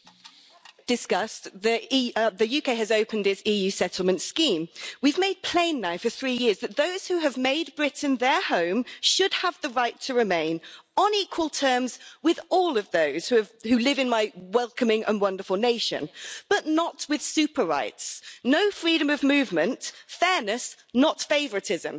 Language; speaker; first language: English; native; English